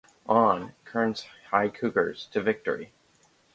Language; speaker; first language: English; native; English